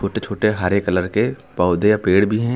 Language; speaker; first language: Hindi; native; Hindi